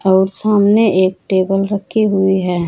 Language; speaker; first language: Hindi; native; Hindi